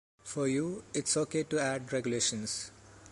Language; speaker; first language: English; non-native, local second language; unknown